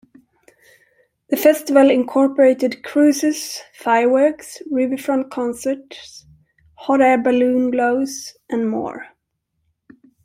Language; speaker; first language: English; non-native, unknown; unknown